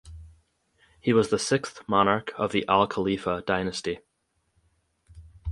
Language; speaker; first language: English; native; English